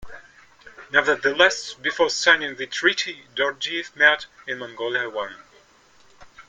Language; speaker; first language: English; native; English